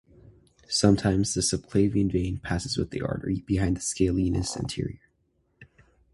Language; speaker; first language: English; native; English